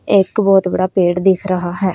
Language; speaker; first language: Hindi; native; Hindi